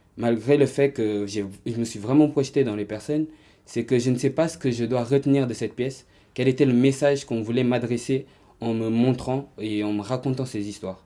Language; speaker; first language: French; early bilingual, other home language; Portuguese